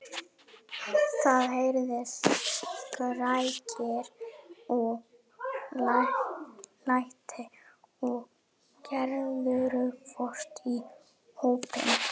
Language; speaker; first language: Icelandic; non-native, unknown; German